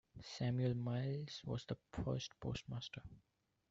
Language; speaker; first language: English; non-native, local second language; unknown